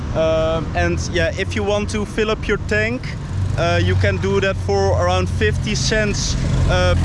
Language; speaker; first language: English; non-native, fluent; Dutch